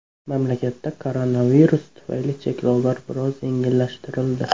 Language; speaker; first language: Uzbek; native; Uzbek